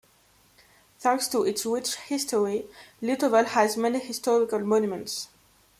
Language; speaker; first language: English; non-native, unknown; French